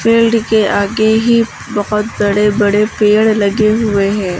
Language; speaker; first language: Hindi; native; Hindi